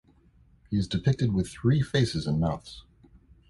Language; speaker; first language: English; native; English